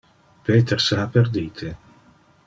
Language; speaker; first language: Interlingua; non-native, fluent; Dutch